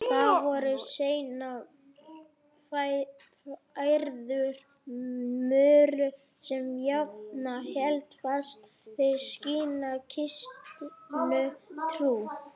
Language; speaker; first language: Icelandic; native; Icelandic